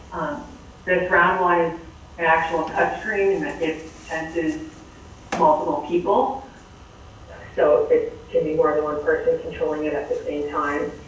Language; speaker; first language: English; native; English